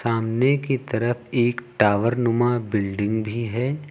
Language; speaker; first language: Hindi; native; Hindi